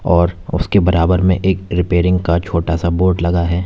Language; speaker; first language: Hindi; native; Hindi